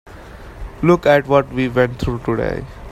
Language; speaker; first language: English; non-native, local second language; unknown